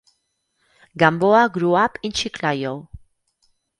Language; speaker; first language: English; non-native, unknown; Catalan